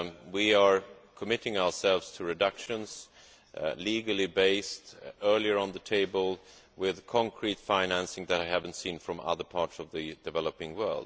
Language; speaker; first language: English; non-native, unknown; Swedish